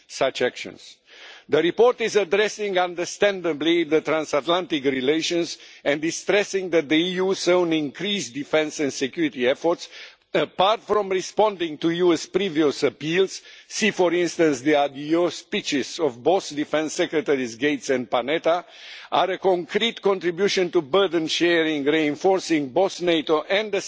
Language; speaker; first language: English; non-native, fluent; Romanian